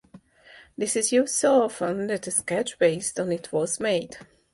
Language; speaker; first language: English; non-native, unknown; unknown